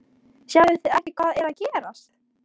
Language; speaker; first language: Icelandic; non-native, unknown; Polish